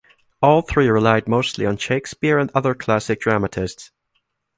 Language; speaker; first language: English; non-native, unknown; German